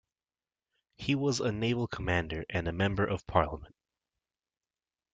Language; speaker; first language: English; native; English